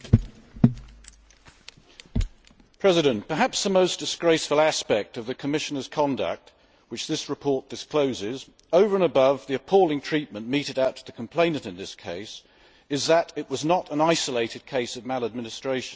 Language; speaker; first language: English; native; English